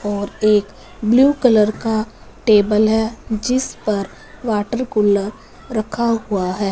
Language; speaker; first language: Hindi; non-native, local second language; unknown